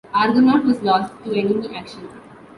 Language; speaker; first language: English; non-native, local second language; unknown